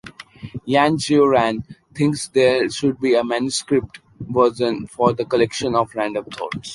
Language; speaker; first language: English; non-native, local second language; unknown